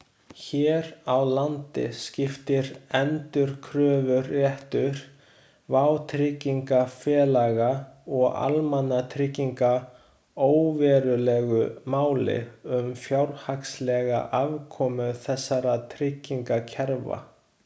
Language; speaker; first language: Icelandic; non-native, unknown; Chinese